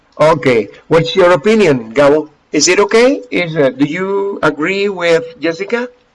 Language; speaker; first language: English; non-native, fluent; Spanish